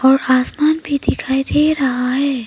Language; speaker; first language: Hindi; non-native, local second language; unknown